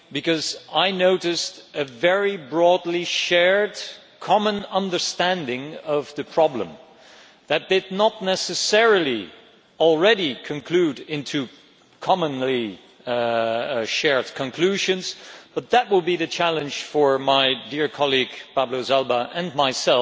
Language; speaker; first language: English; non-native, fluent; Dutch